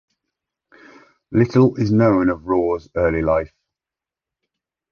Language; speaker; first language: English; native; English